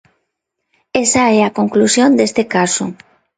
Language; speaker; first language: Galician; non-native, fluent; Spanish